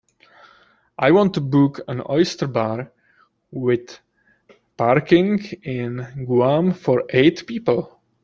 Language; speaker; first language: English; native; English